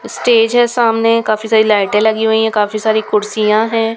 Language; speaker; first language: Hindi; non-native, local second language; Punjabi